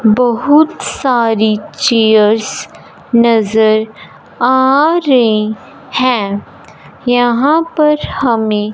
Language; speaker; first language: Hindi; non-native, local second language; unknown